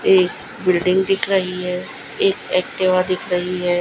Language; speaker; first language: Hindi; non-native, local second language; Gujarati